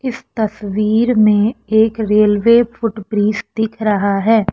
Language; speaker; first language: Hindi; non-native, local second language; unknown